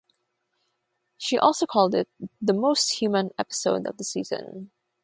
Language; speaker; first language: English; non-native, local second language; Filipino